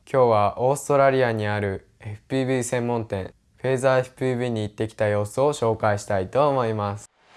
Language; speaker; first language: Japanese; native; Japanese